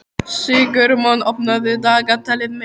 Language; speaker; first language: Icelandic; native; Icelandic